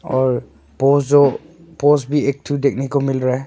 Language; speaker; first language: Hindi; non-native, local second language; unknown